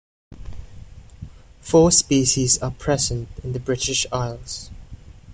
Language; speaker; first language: English; non-native, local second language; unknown